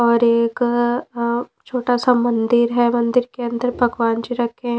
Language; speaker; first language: Hindi; non-native, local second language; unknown